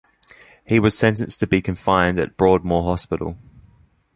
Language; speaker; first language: English; native; English